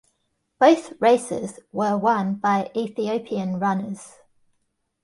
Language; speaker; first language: English; native; English